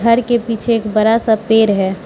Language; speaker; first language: Hindi; non-native, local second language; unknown